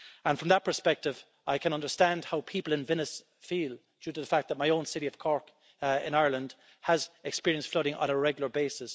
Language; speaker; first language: English; native; English